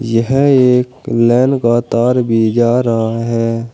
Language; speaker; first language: Hindi; native; Hindi